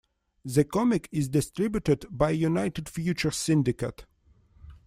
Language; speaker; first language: English; non-native, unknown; Russian